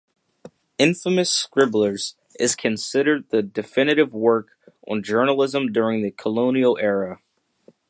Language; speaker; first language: English; native; English